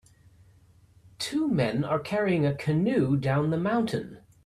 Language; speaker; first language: English; native; English